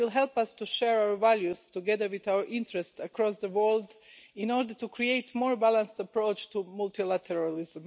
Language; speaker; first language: English; non-native, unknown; Croatian